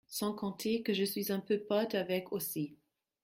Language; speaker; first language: French; non-native, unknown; German